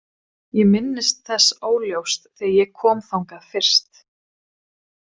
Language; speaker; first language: Icelandic; non-native, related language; Swedish